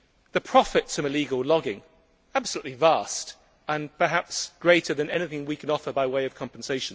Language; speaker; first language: English; native; English